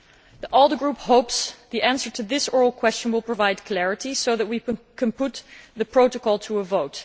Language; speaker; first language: English; non-native, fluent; Dutch